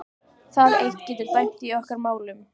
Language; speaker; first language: Icelandic; native; Icelandic